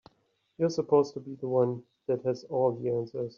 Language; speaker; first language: English; native; English